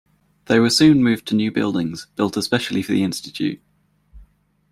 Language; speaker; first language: English; native; English